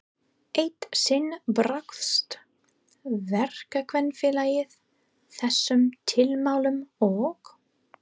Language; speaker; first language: Icelandic; non-native, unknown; English